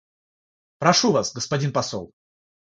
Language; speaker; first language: Russian; non-native, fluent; Georgian